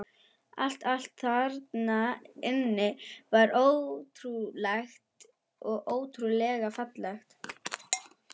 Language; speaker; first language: Icelandic; non-native, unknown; German